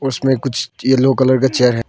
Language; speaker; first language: Hindi; early bilingual, other home language; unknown